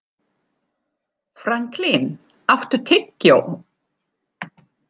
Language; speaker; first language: Icelandic; non-native, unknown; German